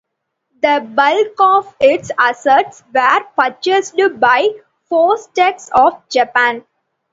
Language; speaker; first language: English; non-native, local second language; Tamil